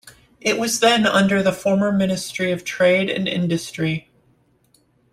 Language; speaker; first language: English; native; English